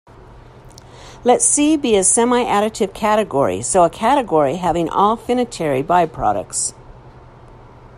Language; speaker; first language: English; native; English